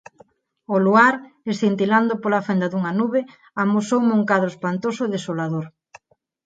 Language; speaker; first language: Galician; non-native, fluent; Spanish